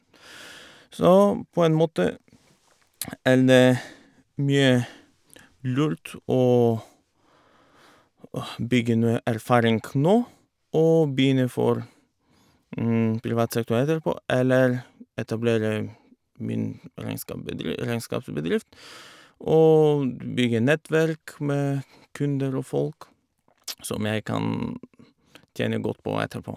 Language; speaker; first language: Norwegian; non-native, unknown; Bulgarian